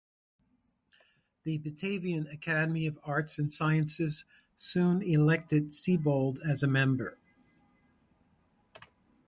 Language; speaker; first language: English; native; English